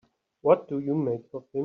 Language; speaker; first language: English; native; English